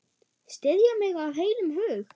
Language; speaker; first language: Icelandic; non-native, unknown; German